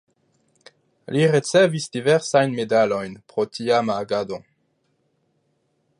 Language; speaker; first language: Esperanto; non-native, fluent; French